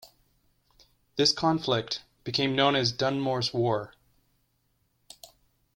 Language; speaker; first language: English; native; English